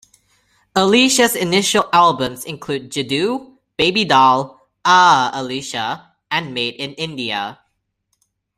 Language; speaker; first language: English; non-native, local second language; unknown